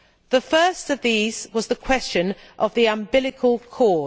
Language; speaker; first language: English; native; English